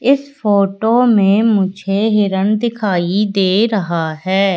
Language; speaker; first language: Hindi; native; Hindi